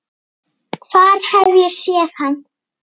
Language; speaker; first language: Icelandic; native; Icelandic